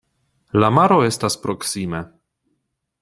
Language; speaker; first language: Esperanto; non-native, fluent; Polish